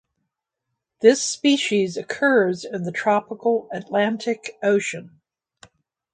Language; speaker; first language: English; native; English